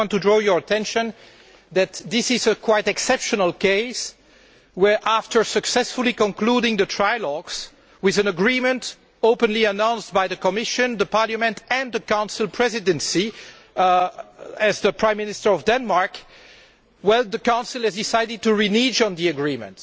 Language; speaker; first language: English; non-native, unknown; French